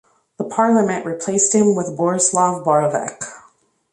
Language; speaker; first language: English; native; English